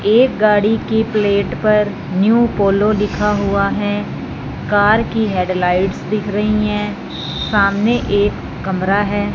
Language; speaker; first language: Hindi; non-native, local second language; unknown